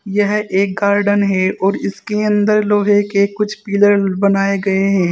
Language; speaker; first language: Hindi; native; Hindi